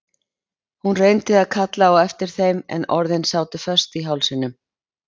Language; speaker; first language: Icelandic; native; Icelandic